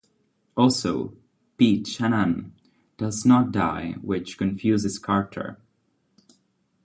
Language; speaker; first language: English; non-native, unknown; Czech